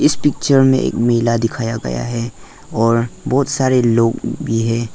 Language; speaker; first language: Hindi; non-native, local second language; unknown